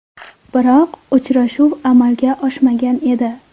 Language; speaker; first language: Uzbek; non-native, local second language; Kara-Kalpak